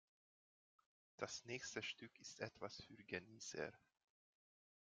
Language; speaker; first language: German; non-native, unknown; Hungarian